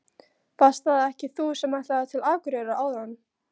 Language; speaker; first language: Icelandic; non-native, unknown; Polish